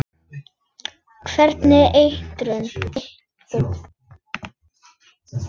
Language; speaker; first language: Icelandic; native; Icelandic